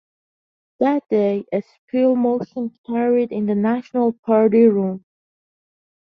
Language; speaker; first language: English; non-native, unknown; Persian